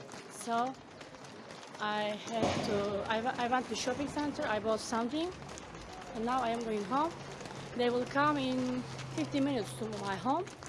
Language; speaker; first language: English; non-native, learner; Turkish